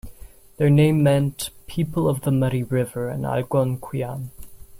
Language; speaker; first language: English; non-native, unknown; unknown